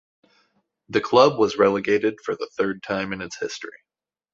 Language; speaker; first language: English; native; English